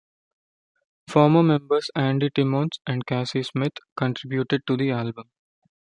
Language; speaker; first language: English; non-native, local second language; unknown